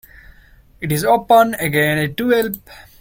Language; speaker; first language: English; non-native, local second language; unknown